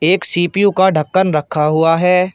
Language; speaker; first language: Hindi; native; Hindi